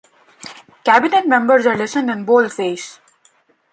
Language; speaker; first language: English; non-native, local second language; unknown